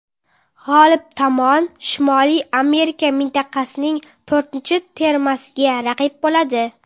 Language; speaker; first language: Uzbek; non-native, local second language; Kara-Kalpak